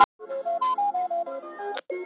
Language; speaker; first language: Icelandic; non-native, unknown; Thai